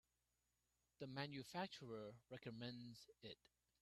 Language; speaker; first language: English; non-native, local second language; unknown